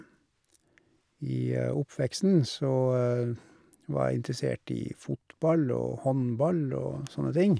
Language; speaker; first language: Norwegian; native; Norwegian